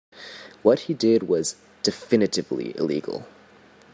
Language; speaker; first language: English; native; English